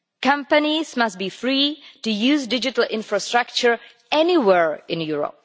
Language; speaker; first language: English; non-native, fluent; Czech